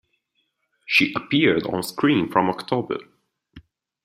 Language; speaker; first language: English; non-native, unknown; Italian